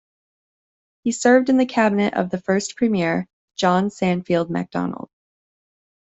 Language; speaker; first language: English; native; English